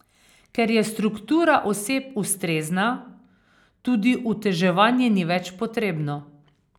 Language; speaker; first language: Slovenian; native; Slovenian